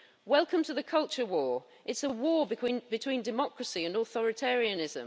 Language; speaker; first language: English; native; English